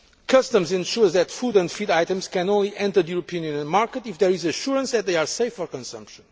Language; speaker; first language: English; non-native, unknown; Portuguese